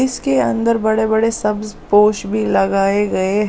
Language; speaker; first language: Hindi; non-native, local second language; Punjabi